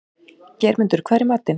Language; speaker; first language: Icelandic; native; Icelandic